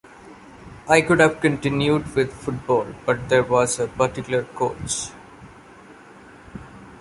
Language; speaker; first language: English; non-native, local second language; Malayalam